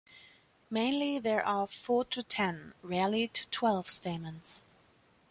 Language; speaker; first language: English; non-native, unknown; German